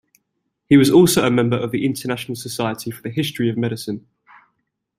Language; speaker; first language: English; native; English